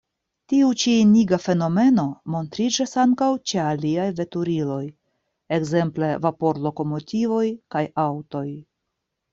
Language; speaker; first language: Esperanto; non-native, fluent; Russian